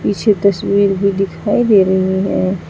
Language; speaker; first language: Hindi; native; Hindi